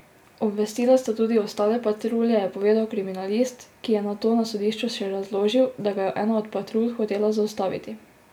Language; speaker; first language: Slovenian; native; Slovenian